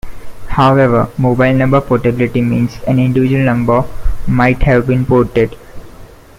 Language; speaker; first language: English; non-native, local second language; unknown